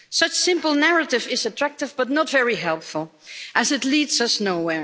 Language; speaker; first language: English; non-native, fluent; Dutch